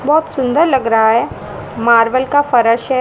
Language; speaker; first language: Hindi; native; Hindi